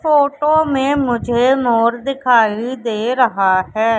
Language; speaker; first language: Hindi; native; Hindi